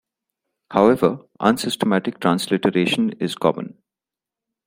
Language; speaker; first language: English; non-native, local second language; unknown